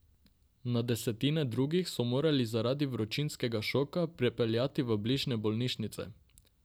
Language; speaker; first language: Slovenian; non-native, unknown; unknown